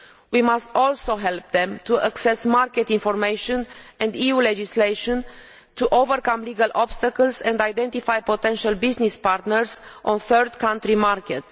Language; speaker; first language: English; non-native, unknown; Romanian